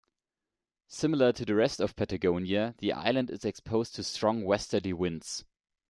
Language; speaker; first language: English; non-native, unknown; German